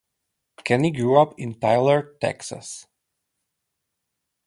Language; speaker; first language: English; non-native, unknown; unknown